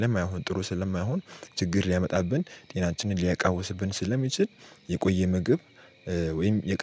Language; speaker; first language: Amharic; native; Amharic